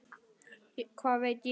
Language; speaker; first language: Icelandic; native; Icelandic